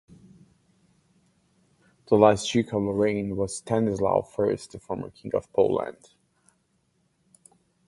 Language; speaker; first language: English; non-native, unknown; Portuguese